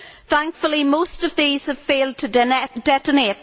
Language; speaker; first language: English; native; English